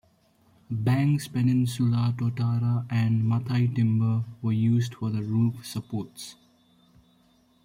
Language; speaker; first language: English; non-native, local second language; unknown